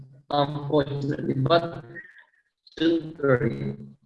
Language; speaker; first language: English; non-native, fluent; Turkish